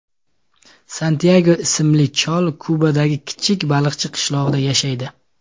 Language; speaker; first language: Uzbek; native; Uzbek